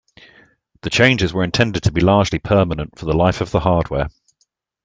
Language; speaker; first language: English; native; English